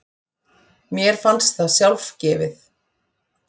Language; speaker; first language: Icelandic; native; Icelandic